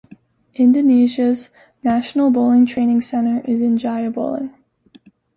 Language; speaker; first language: English; native; English